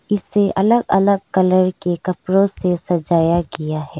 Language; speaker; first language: Hindi; non-native, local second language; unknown